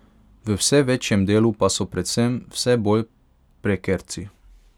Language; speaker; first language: Slovenian; non-native, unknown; Hungarian